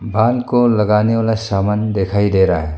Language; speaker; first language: Hindi; non-native, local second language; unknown